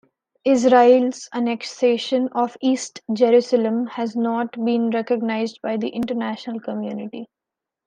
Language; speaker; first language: English; non-native, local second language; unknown